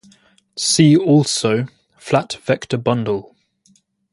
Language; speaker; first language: English; native; English